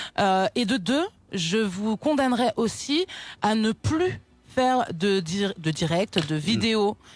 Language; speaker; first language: French; non-native, local second language; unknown